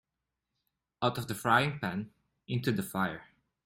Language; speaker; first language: English; non-native, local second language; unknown